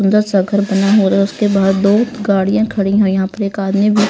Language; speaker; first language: Hindi; native; Hindi